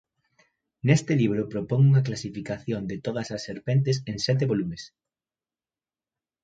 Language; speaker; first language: Galician; native; Galician